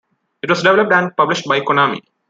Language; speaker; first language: English; non-native, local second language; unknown